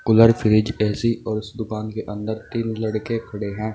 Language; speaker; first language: Hindi; native; Hindi